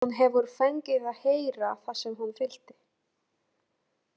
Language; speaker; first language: Icelandic; non-native, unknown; Polish